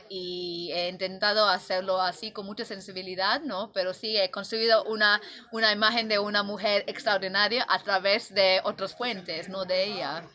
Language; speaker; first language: Spanish; non-native, fluent; English